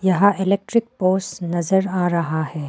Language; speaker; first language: Hindi; non-native, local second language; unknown